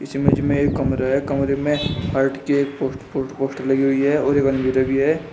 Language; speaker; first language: Hindi; native; Hindi